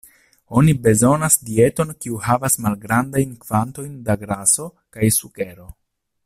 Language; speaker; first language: Esperanto; non-native, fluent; Italian